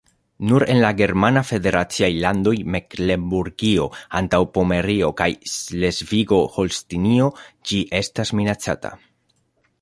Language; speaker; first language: Esperanto; non-native, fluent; Spanish